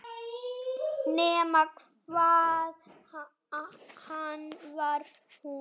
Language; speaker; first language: Icelandic; native; Icelandic